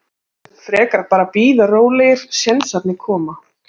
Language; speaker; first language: Icelandic; native; Icelandic